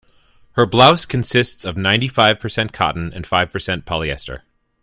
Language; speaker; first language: English; native; English